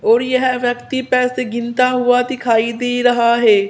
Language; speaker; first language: Hindi; native; Hindi